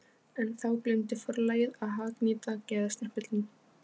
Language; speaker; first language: Icelandic; non-native, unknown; Polish